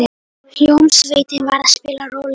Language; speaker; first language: Icelandic; non-native, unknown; Polish